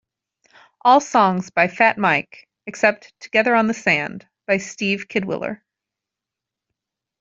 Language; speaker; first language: English; native; English